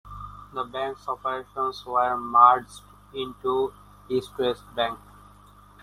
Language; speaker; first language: English; non-native, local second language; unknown